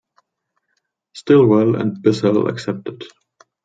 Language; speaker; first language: English; non-native, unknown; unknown